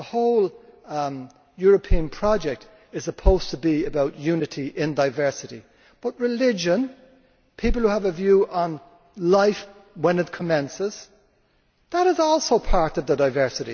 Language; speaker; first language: English; native; English